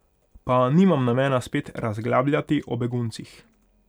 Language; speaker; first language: Slovenian; non-native, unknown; Hungarian